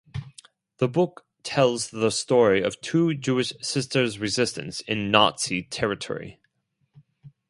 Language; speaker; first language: English; non-native, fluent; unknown